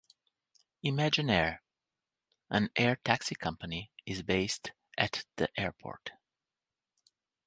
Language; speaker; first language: English; non-native, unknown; Portuguese